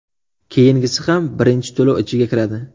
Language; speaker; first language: Uzbek; native; Uzbek